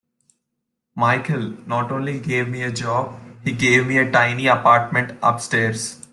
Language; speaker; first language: English; non-native, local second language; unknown